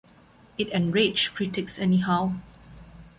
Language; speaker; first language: English; non-native, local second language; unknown